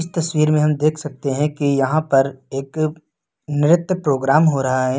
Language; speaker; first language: Hindi; native; Hindi